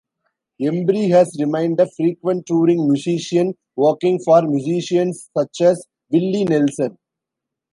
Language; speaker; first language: English; non-native, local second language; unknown